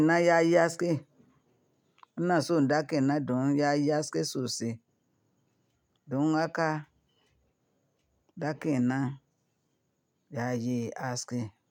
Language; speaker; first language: Hausa; non-native, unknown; Yoruba